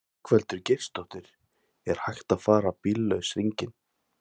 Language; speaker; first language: Icelandic; non-native, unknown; Thai